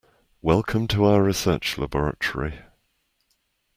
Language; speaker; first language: English; native; English